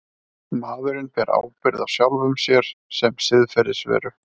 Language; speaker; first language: Icelandic; native; Icelandic